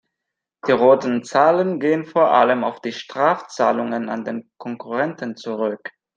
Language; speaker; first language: German; non-native, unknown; Catalan